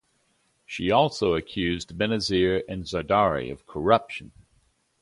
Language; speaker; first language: English; native; English